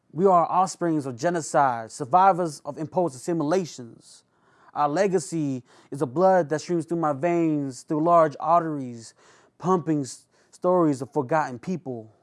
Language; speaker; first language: English; early bilingual, other home language; Hmong